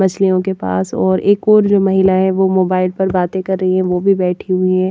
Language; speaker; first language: Hindi; native; Hindi